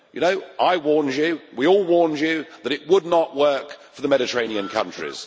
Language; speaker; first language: English; native; English